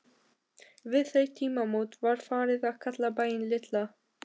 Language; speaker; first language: Icelandic; non-native, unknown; Albanian